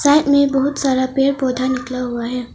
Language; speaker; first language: Hindi; non-native, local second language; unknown